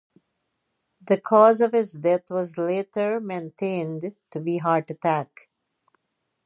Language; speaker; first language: English; native; English